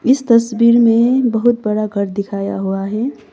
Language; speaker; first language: Hindi; non-native, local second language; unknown